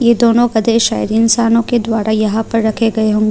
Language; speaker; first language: Hindi; non-native, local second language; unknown